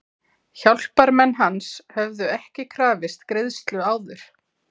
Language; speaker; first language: Icelandic; native; Icelandic